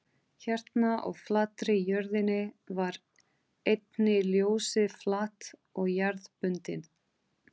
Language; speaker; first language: Icelandic; non-native, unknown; Portuguese